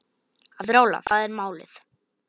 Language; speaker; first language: Icelandic; non-native, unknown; Polish